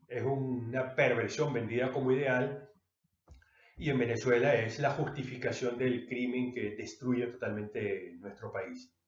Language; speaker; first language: Spanish; native; Spanish